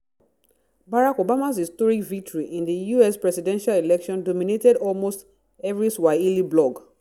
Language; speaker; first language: English; non-native, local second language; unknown